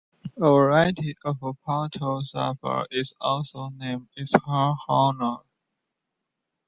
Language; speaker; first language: English; non-native, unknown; Chinese